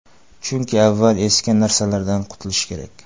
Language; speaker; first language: Uzbek; non-native, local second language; Kara-Kalpak